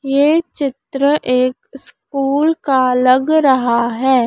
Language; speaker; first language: Hindi; native; Hindi